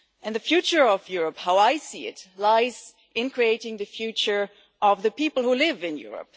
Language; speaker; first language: English; non-native, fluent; German